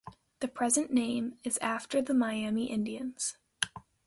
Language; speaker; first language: English; native; English